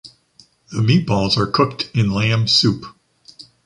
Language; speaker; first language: English; native; English